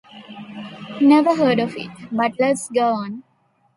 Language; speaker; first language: English; non-native, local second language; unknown